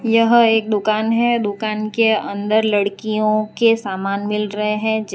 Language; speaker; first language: Hindi; non-native, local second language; Gujarati